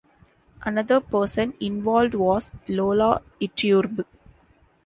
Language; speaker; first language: English; non-native, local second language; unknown